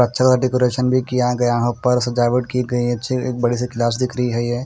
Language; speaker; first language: Hindi; non-native, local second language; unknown